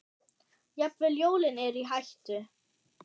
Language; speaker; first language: Icelandic; non-native, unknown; German